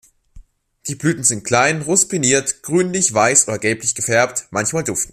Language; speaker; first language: German; native; German